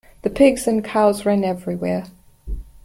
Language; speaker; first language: English; non-native, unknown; German